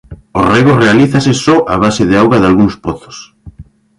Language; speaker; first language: Galician; native; Galician